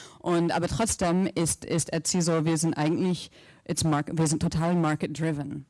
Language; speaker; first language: German; non-native, fluent; English